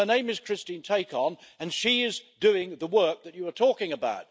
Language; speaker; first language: English; native; English